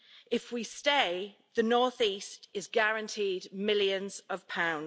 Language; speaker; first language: English; native; English